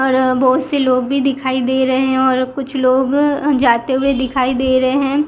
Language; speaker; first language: Hindi; non-native, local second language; Gujarati